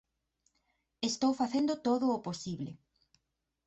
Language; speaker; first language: Galician; native; Galician